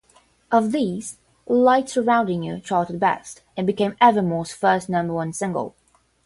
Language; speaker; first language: English; non-native, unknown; Portuguese